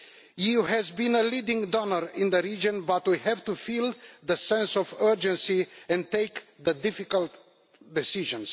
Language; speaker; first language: English; non-native, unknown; Romanian